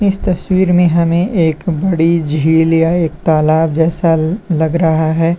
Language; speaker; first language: Hindi; native; Hindi